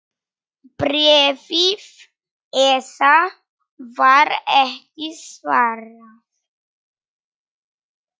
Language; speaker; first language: Icelandic; non-native, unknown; Polish